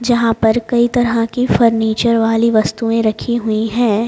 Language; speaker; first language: Hindi; native; Hindi